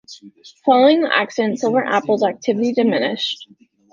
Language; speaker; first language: English; native; English